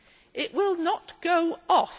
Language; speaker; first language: English; native; English